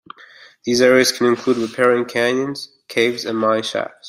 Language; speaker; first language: English; native; English